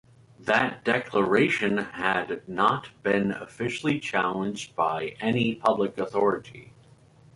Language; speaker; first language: English; native; English